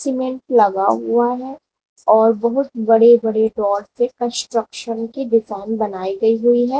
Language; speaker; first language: Hindi; native; Hindi